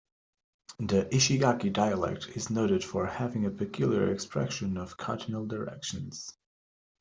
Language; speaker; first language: English; native; English